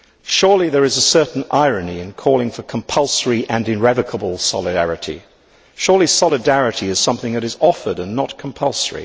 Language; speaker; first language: English; native; English